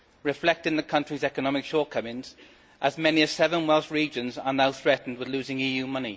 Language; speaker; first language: English; native; English